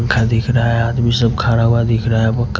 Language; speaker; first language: Hindi; non-native, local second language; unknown